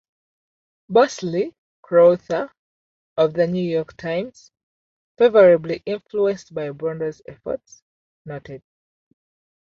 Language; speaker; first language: English; non-native, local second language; Ganda